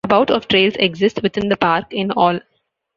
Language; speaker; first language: English; non-native, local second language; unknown